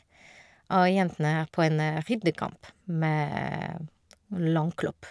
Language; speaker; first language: Norwegian; non-native, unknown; French